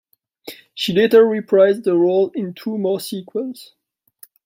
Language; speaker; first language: English; non-native, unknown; French